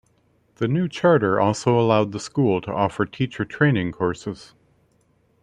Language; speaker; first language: English; native; English